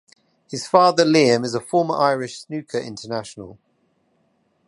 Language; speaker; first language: English; native; English